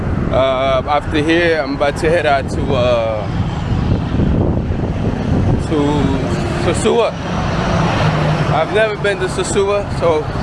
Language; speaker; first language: English; native; English